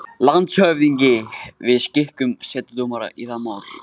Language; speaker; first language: Icelandic; non-native, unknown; Kurdish